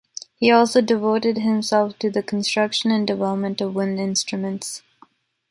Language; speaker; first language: English; native; English